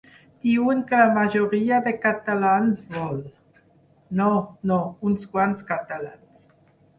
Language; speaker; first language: Catalan; non-native, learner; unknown